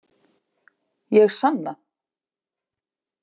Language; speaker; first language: Icelandic; native; Icelandic